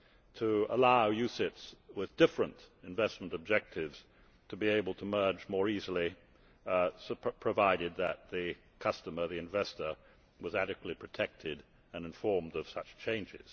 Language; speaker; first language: English; native; English